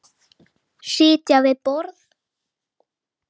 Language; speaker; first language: Icelandic; native; Icelandic